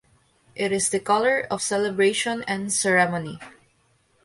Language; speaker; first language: English; non-native, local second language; Filipino